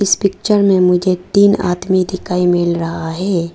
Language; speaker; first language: Hindi; non-native, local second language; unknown